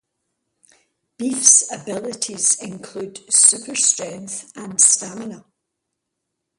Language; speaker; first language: English; native; English